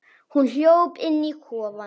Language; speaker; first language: Icelandic; native; Icelandic